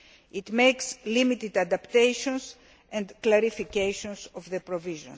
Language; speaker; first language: English; non-native, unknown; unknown